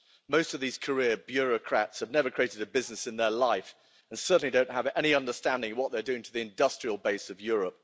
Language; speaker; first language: English; native; English